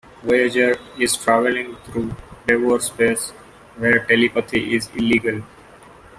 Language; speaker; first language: English; non-native, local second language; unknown